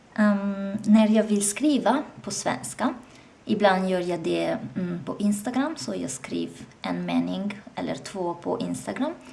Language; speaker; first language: Swedish; non-native, learner; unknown